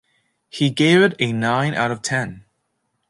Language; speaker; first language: English; native; English